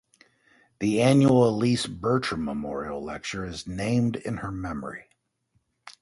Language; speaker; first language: English; native; English